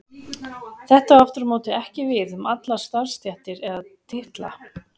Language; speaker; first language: Icelandic; native; Icelandic